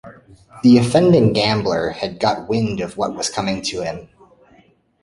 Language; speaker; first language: English; native; English